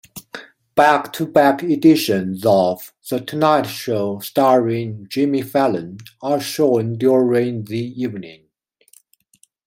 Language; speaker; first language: English; non-native, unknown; Chinese